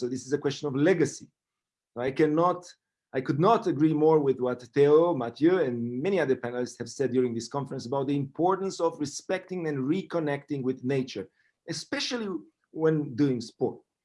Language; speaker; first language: English; non-native, fluent; Romanian